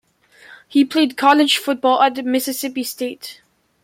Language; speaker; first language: English; native; English